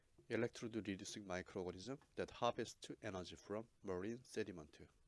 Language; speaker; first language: English; non-native, fluent; Korean